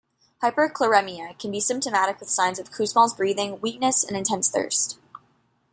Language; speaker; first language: English; native; English